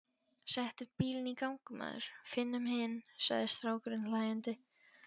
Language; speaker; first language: Icelandic; non-native, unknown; Polish